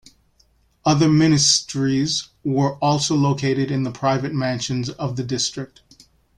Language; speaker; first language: English; native; English